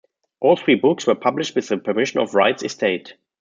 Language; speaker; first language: English; non-native, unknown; German